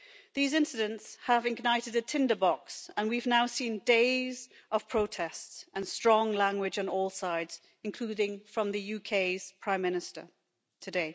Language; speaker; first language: English; native; English